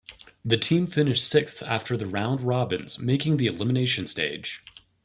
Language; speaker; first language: English; native; English